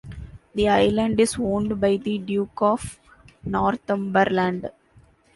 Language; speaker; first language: English; non-native, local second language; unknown